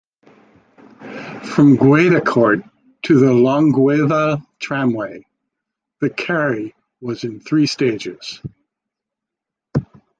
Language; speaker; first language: English; native; English